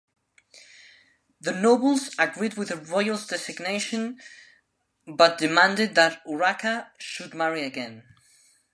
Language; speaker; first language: English; non-native, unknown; Spanish